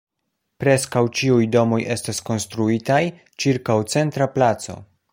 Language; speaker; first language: Esperanto; non-native, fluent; Polish